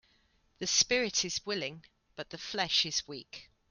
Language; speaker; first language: English; native; English